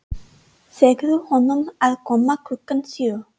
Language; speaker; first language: Icelandic; non-native, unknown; English